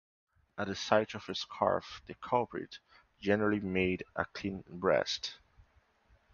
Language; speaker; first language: English; non-native, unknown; Portuguese